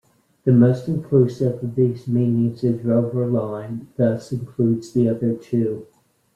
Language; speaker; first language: English; native; English